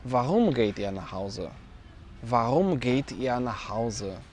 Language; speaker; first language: German; non-native, fluent; Polish